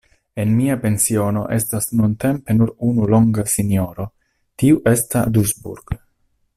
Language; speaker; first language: Esperanto; non-native, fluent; Italian